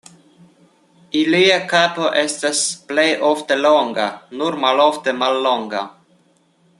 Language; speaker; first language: Esperanto; non-native, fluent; Russian